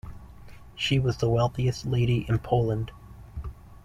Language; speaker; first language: English; native; English